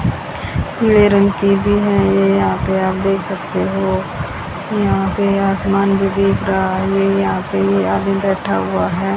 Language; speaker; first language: Hindi; native; Hindi